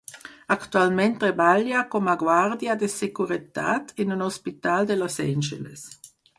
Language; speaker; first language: Catalan; non-native, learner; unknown